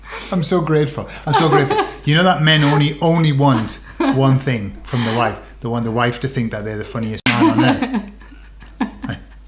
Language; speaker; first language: English; native; English